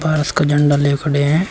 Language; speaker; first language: Hindi; native; Hindi